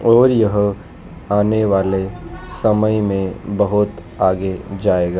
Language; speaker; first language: Hindi; native; Hindi